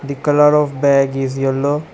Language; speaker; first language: English; non-native, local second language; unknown